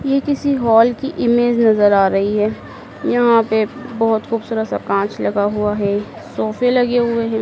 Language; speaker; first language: Hindi; native; Hindi